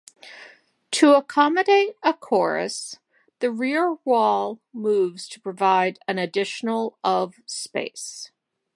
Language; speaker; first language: English; native; English